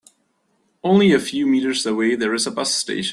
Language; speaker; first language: English; native; English